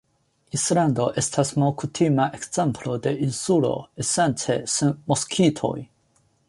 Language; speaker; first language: Esperanto; non-native, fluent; Chinese